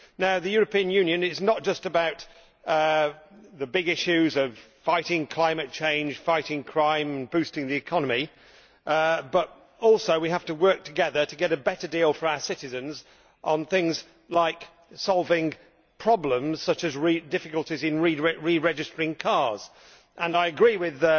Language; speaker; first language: English; native; English